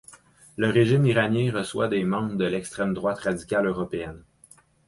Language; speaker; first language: French; native; French